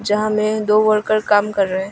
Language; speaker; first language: Hindi; non-native, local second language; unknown